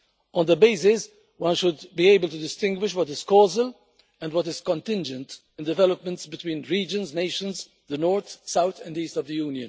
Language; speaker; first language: English; non-native, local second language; Maltese